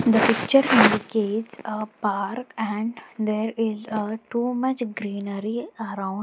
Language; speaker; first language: English; non-native, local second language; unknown